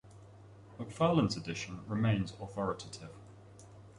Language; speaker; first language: English; native; English